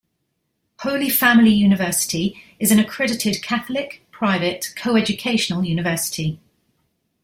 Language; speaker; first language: English; native; English